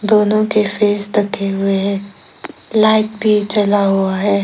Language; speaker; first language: Hindi; non-native, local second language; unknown